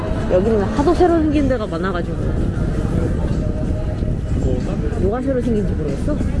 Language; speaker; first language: Korean; native; Korean